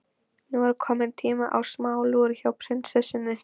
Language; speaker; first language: Icelandic; non-native, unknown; Polish